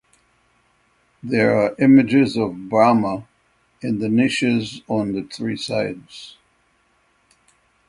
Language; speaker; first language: English; native; English